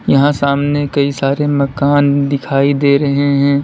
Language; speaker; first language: Hindi; native; Hindi